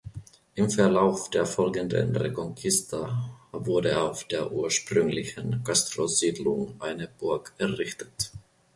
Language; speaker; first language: German; non-native, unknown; Finnish